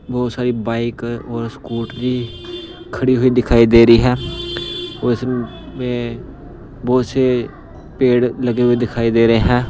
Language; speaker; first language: Hindi; non-native, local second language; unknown